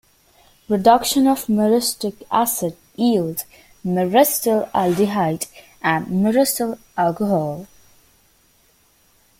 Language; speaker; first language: English; native; English